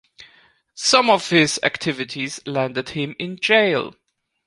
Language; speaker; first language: English; non-native, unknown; German